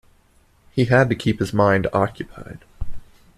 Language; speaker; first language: English; native; English